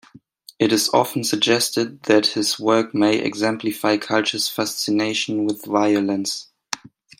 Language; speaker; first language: English; non-native, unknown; German